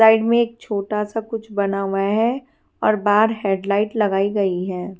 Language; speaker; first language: Hindi; non-native, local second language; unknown